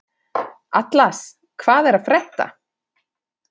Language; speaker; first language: Icelandic; non-native, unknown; Finnish